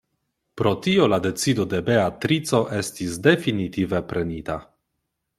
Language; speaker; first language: Esperanto; non-native, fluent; Polish